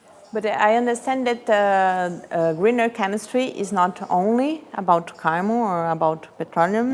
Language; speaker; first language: English; non-native, fluent; Portuguese